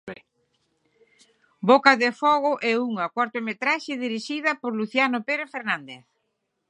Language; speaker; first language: Galician; native; Galician